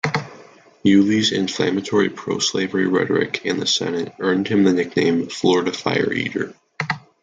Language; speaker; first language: English; native; English